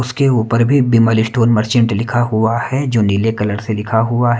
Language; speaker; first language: Hindi; native; Hindi